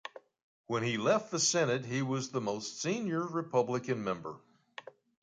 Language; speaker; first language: English; native; English